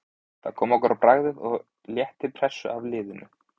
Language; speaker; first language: Icelandic; native; Icelandic